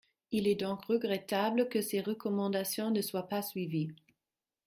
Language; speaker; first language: French; non-native, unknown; German